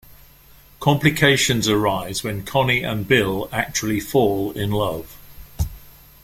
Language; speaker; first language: English; native; English